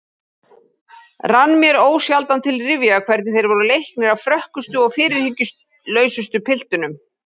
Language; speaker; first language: Icelandic; native; Icelandic